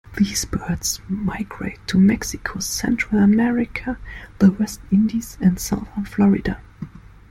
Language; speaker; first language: English; non-native, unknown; German